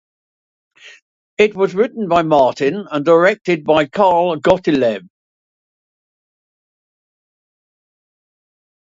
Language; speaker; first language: English; native; English